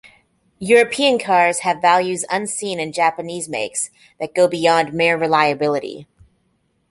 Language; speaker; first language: English; native; English